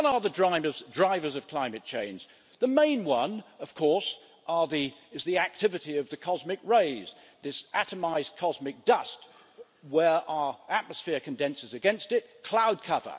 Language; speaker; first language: English; native; English